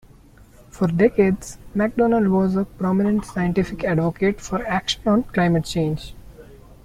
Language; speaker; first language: English; non-native, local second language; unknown